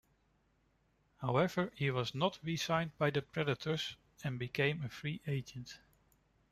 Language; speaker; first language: English; non-native, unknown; Dutch